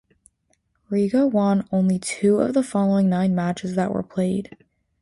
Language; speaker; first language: English; native; English